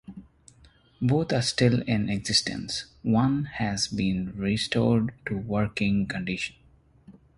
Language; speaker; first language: English; non-native, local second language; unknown